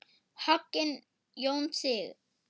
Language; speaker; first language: Icelandic; non-native, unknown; German